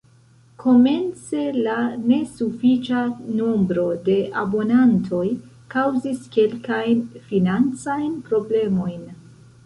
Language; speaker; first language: Esperanto; non-native, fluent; Central Kurdish